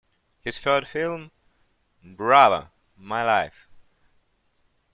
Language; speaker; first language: English; non-native, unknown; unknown